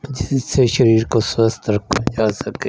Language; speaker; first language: Hindi; non-native, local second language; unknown